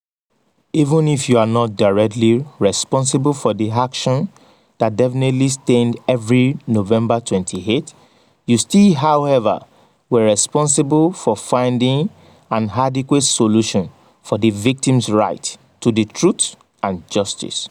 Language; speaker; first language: English; non-native, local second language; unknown